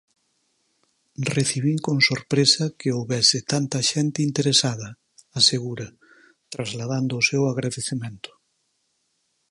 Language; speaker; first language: Galician; native; Galician